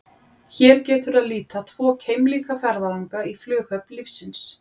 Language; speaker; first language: Icelandic; native; Icelandic